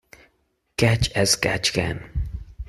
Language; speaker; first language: English; non-native, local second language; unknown